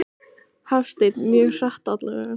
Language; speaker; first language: Icelandic; native; Icelandic